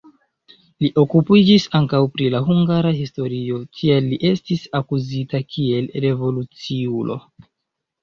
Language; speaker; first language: Esperanto; non-native, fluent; Chinese